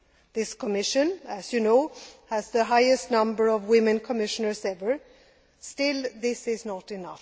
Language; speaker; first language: English; non-native, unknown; Swedish